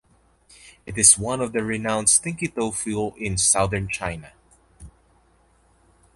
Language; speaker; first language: English; non-native, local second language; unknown